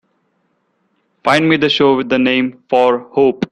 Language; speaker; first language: English; non-native, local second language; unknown